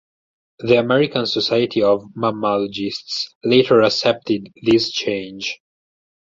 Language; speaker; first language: English; non-native, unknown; Italian